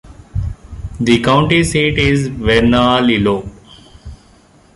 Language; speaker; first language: English; non-native, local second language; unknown